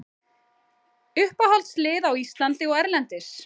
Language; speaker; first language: Icelandic; native; Icelandic